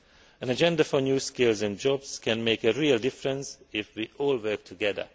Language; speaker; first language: English; non-native, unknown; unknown